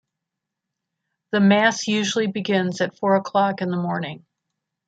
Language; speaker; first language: English; native; English